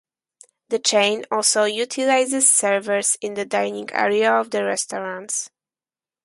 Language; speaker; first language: English; non-native, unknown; Polish